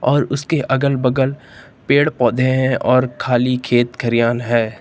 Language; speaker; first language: Hindi; native; Hindi